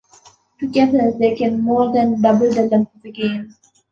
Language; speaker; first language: English; non-native, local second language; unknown